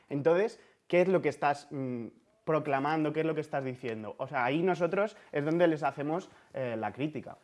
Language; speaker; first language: Spanish; native; Spanish